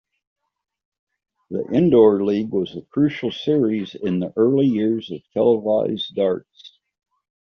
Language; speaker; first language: English; native; English